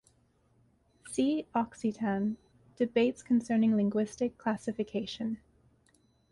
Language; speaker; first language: English; native; English